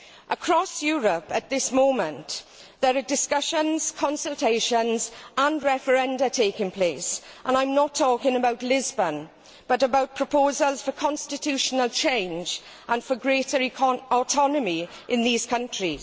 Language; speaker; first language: English; native; English